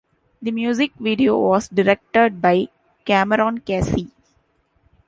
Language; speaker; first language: English; non-native, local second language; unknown